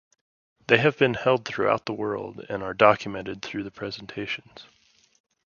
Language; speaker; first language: English; native; English